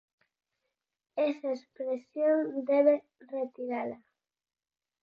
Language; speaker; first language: Galician; non-native, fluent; Spanish